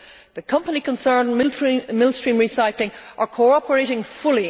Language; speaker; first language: English; native; English